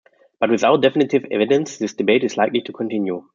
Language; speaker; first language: English; non-native, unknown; German